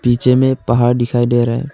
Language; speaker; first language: Hindi; non-native, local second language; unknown